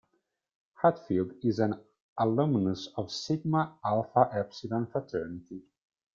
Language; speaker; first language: English; non-native, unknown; Italian